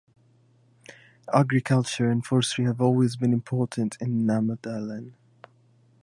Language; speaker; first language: English; native; English